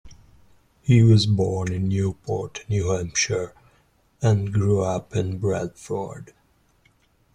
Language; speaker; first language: English; non-native, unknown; Italian